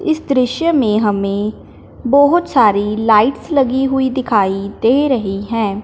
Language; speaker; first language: Hindi; non-native, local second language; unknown